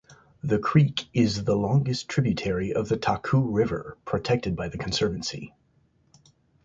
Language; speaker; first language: English; native; English